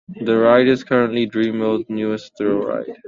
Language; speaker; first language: English; non-native, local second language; Urdu